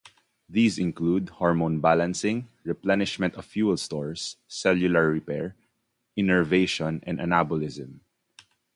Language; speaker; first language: English; non-native, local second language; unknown